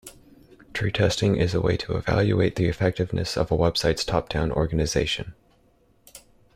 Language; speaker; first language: English; native; English